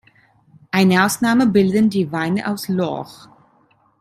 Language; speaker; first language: German; non-native, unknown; Italian